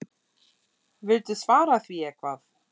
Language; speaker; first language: Icelandic; non-native, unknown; German